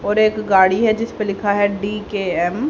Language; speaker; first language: Hindi; native; Hindi